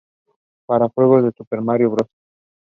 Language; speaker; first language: English; non-native, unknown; Spanish